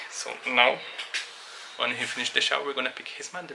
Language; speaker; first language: English; non-native, learner; Portuguese